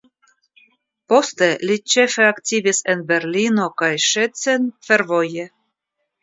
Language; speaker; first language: Esperanto; non-native, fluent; Russian